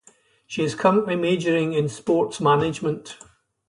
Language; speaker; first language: English; native; English